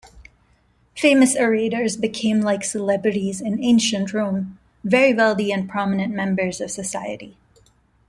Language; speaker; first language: English; non-native, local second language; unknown